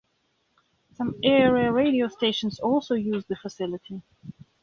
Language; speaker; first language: English; non-native, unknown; Belarusian